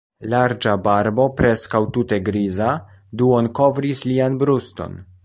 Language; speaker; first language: Esperanto; non-native, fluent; Polish